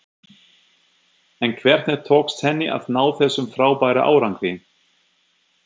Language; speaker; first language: Icelandic; non-native, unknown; German